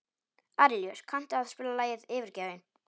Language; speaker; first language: Icelandic; non-native, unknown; Polish